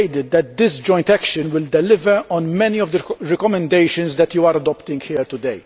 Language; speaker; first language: English; non-native, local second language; Maltese